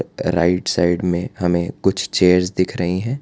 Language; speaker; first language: Hindi; non-native, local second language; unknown